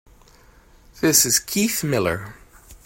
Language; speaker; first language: English; native; English